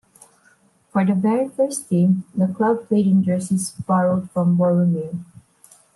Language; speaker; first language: English; non-native, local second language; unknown